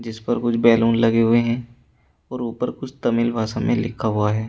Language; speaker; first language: Hindi; native; Hindi